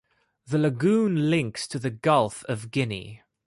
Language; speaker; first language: English; non-native, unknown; Greek